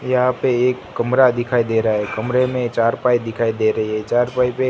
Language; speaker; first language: Hindi; non-native, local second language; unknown